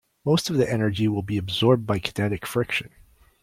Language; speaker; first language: English; native; English